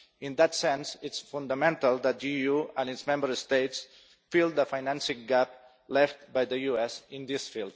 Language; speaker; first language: English; non-native, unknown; Catalan